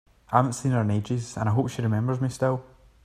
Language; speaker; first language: English; native; English